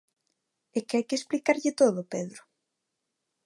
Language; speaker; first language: Galician; non-native, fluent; Spanish